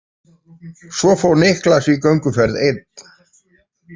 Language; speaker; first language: Icelandic; native; Icelandic